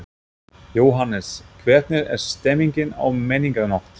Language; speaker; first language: Icelandic; non-native, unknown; German